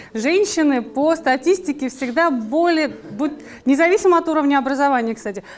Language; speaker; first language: Russian; native; Russian